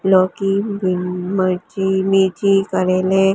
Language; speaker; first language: Hindi; non-native, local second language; Gujarati